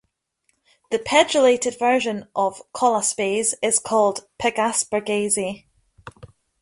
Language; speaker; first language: English; native; English